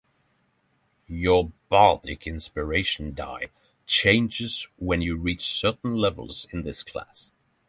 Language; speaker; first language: English; non-native, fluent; Norwegian